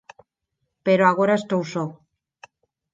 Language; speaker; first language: Galician; non-native, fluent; Spanish